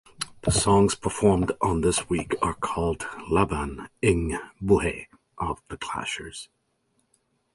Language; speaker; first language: English; native; English